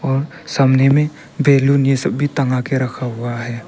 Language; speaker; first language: Hindi; early bilingual, other home language; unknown